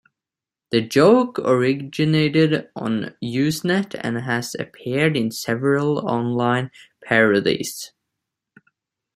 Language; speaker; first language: English; native; English